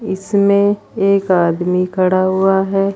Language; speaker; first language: Hindi; native; Hindi